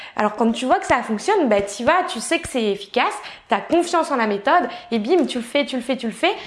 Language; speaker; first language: French; native; French